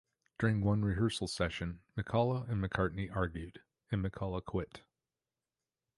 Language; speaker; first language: English; native; English